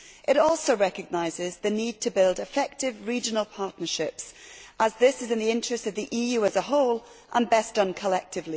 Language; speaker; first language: English; native; English